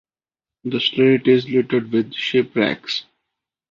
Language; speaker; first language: English; non-native, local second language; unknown